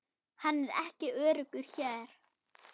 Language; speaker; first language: Icelandic; non-native, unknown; German